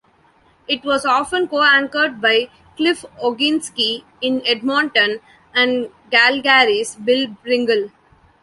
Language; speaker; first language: English; non-native, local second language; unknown